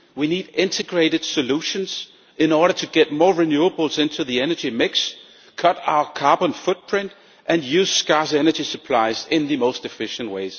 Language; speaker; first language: English; non-native, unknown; Danish